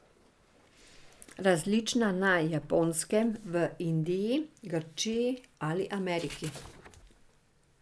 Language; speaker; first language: Slovenian; non-native, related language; Serbian